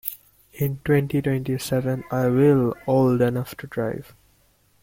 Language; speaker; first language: English; non-native, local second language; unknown